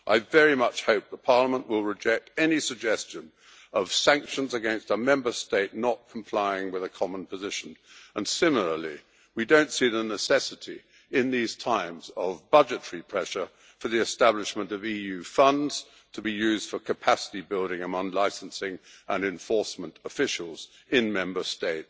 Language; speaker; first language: English; native; English